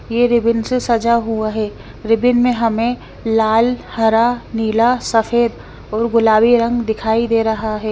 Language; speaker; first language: Hindi; non-native, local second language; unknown